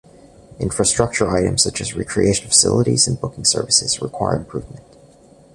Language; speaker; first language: English; native; English